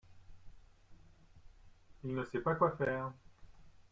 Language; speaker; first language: French; non-native, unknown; English